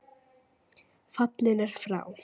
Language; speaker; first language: Icelandic; native; Icelandic